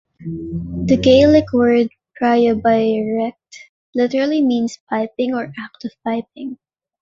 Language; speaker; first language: English; non-native, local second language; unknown